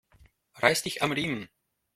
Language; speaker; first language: German; non-native, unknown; Russian